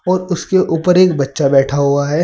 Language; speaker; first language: Hindi; native; Hindi